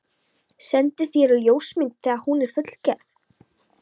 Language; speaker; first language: Icelandic; non-native, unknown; Polish